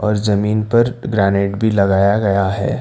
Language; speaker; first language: Hindi; non-native, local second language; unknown